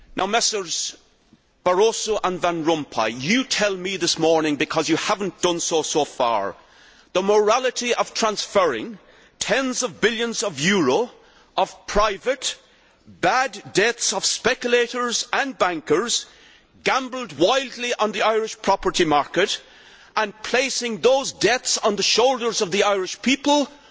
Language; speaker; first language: English; native; English